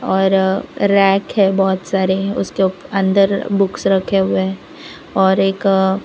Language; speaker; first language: Hindi; non-native, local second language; Gujarati